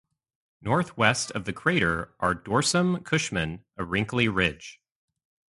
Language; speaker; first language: English; native; English